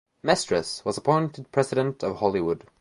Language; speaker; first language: English; native; English